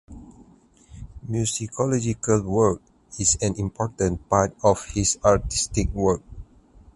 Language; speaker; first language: English; non-native, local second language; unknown